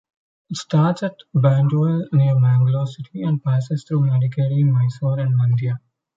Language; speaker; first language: English; non-native, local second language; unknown